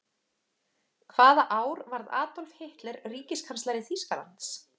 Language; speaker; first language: Icelandic; native; Icelandic